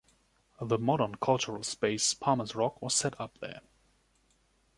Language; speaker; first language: English; non-native, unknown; German